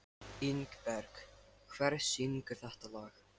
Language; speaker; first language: Icelandic; non-native, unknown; Lithuanian